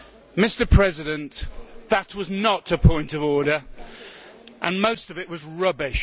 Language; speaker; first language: English; native; English